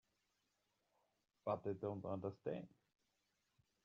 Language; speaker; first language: English; native; English